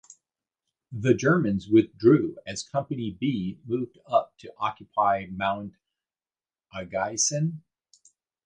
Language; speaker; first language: English; native; English